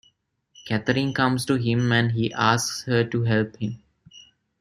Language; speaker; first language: English; non-native, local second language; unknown